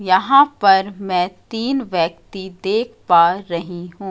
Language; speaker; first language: Hindi; native; Hindi